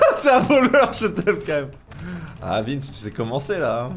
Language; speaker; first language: French; native; French